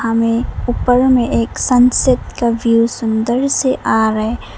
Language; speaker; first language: Hindi; non-native, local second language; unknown